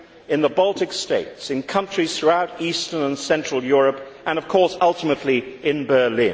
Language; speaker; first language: English; native; English